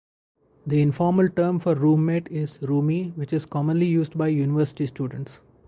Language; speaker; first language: English; non-native, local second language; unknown